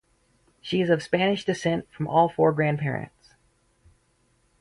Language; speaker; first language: English; native; English